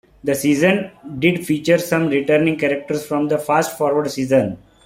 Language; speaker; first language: English; non-native, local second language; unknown